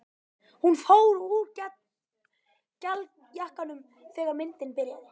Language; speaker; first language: Icelandic; native; Icelandic